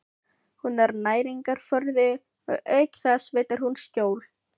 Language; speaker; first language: Icelandic; non-native, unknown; Filipino